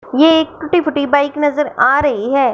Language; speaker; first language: Hindi; non-native, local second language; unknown